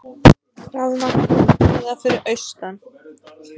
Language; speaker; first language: Icelandic; native; Icelandic